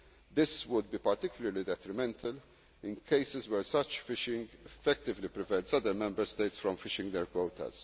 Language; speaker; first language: English; non-native, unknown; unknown